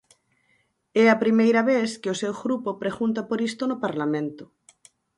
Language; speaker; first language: Galician; native; Galician